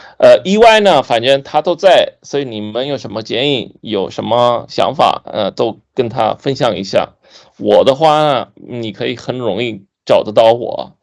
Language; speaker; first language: Chinese; non-native, fluent; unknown